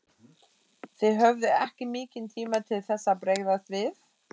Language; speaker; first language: Icelandic; non-native, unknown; German